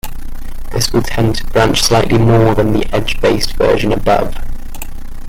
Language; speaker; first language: English; native; English